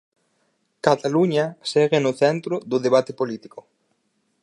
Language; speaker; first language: Galician; native; Galician